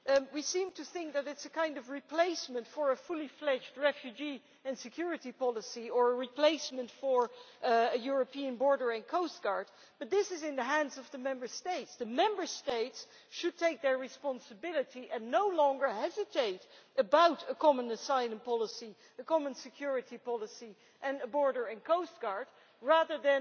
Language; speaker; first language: English; non-native, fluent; Dutch